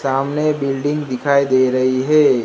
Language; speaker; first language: Hindi; non-native, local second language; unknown